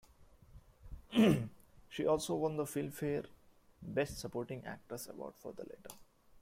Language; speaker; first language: English; non-native, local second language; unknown